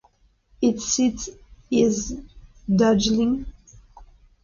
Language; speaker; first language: English; non-native, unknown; French